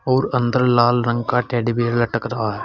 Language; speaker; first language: Hindi; native; Hindi